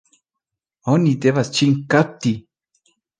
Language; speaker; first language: Esperanto; non-native, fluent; Spanish